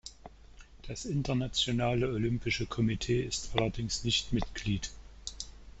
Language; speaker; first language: German; native; German